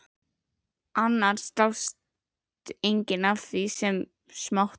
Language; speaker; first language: Icelandic; native; Icelandic